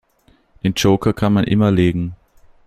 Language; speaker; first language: German; native; German